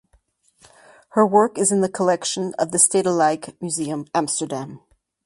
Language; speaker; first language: English; native; English